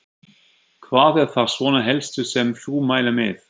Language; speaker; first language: Icelandic; non-native, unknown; German